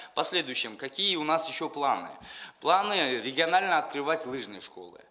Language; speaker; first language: Russian; non-native, local second language; Kyrgyz